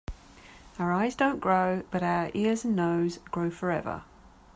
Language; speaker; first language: English; native; English